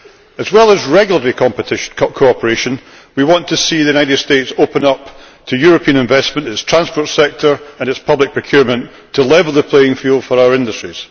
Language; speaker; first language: English; native; English